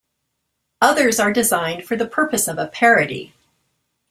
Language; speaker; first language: English; native; English